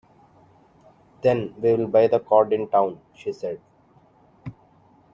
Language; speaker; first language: English; non-native, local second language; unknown